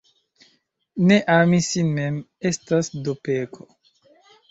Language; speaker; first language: Esperanto; non-native, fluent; Chinese